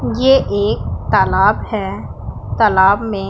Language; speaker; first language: Hindi; non-native, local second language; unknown